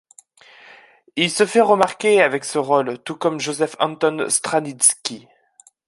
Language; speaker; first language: French; native; French